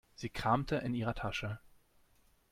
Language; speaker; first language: German; native; German